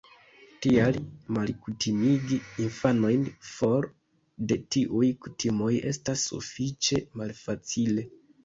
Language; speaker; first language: Esperanto; non-native, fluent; Kinyarwanda